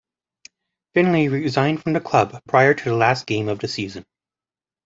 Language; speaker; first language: English; native; English